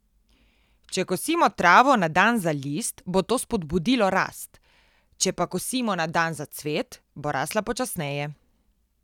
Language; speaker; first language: Slovenian; native; Slovenian